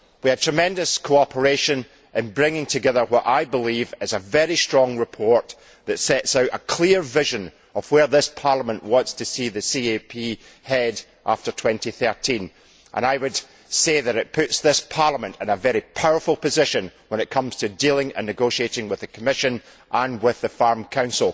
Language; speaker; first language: English; native; English